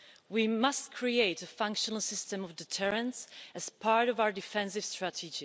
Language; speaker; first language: English; non-native, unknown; Czech